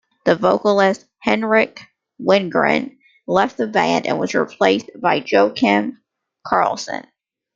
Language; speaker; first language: English; native; English